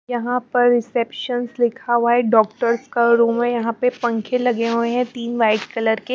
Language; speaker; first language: Hindi; non-native, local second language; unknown